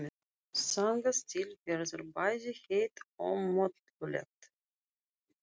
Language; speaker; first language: Icelandic; non-native, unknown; Russian